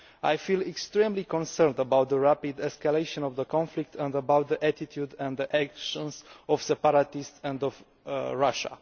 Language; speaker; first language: English; non-native, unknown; Romanian